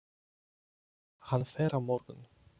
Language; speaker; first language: Icelandic; non-native, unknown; Polish